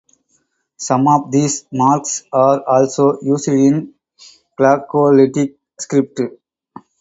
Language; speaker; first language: English; non-native, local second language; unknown